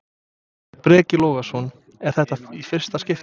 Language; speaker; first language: Icelandic; non-native, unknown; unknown